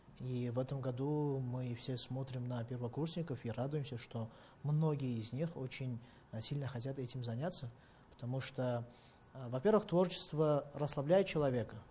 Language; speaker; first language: Russian; non-native, fluent; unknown